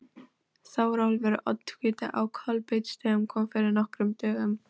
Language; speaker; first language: Icelandic; non-native, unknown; Polish